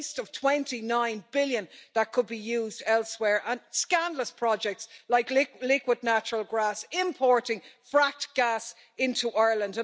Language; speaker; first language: English; native; English